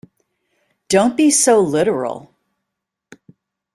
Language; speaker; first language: English; native; English